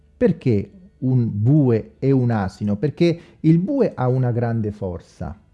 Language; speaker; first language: Italian; non-native, fluent; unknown